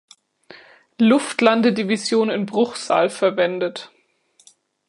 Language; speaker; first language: German; native; German